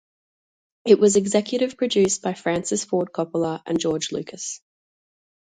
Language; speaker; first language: English; native; English